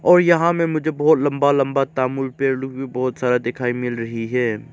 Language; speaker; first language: Hindi; non-native, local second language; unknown